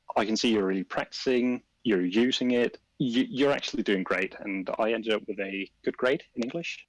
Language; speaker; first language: English; non-native, fluent; Danish